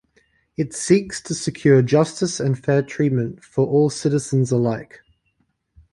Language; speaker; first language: English; native; English